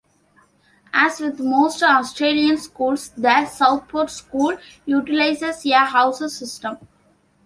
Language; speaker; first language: English; non-native, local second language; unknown